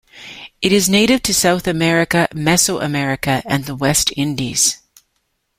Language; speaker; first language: English; native; English